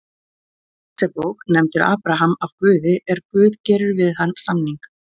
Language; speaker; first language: Icelandic; native; Icelandic